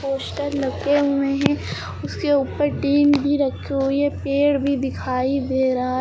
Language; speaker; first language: Hindi; native; Hindi